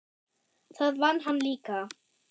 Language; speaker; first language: Icelandic; non-native, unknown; German